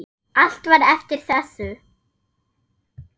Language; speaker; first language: Icelandic; non-native, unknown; German